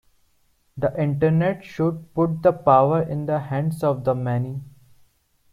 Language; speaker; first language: English; non-native, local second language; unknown